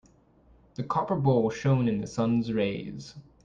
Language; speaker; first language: English; native; English